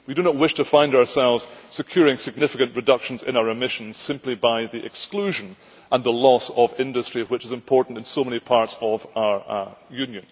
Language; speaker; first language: English; native; English